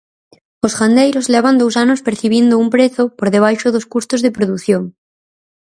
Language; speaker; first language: Galician; native; Galician